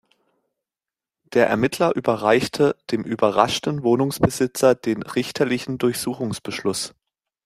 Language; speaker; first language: German; native; German